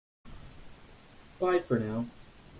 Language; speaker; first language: English; native; English